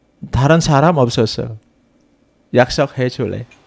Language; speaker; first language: Korean; non-native, learner; Indonesian